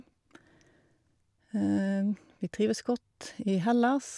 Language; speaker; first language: Norwegian; native; Norwegian